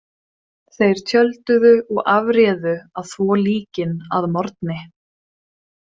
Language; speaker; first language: Icelandic; non-native, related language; Swedish